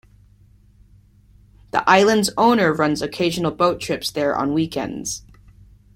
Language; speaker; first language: English; native; English